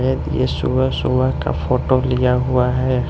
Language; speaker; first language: Hindi; non-native, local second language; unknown